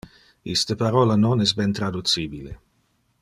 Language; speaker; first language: Interlingua; non-native, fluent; Dutch